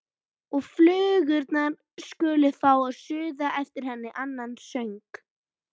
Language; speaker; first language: Icelandic; native; Icelandic